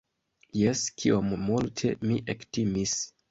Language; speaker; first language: Esperanto; non-native, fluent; Kinyarwanda